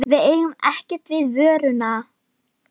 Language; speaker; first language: Icelandic; non-native, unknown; German